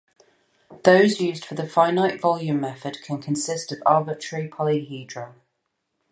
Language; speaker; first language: English; native; English